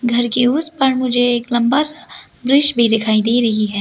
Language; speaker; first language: Hindi; early bilingual, other home language; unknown